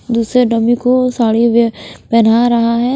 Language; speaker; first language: Hindi; non-native, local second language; Punjabi